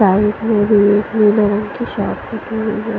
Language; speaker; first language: Hindi; non-native, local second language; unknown